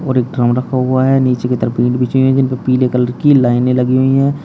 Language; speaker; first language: Hindi; native; Hindi